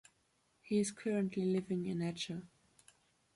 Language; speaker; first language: English; non-native, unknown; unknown